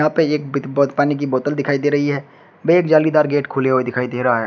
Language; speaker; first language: Hindi; native; Hindi